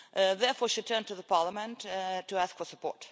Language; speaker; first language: English; non-native, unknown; Russian